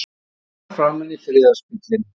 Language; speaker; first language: Icelandic; native; Icelandic